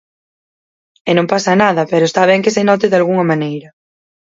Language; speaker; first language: Galician; native; Galician